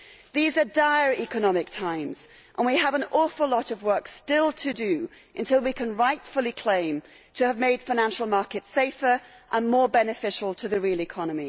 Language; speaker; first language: English; native; English